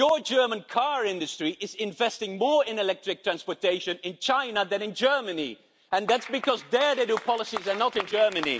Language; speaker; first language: English; non-native, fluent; Dutch